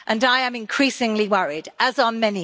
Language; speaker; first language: English; native; English